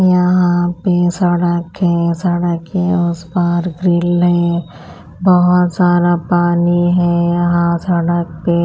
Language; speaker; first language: Hindi; non-native, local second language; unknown